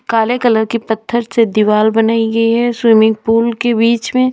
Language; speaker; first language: Hindi; native; Hindi